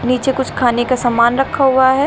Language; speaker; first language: Hindi; native; Hindi